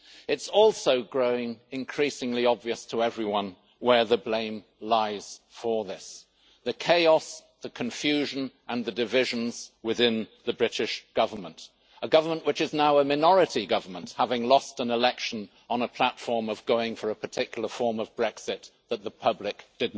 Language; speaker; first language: English; native; English